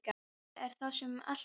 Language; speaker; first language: Icelandic; non-native, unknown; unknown